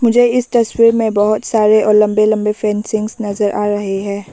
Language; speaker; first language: Hindi; non-native, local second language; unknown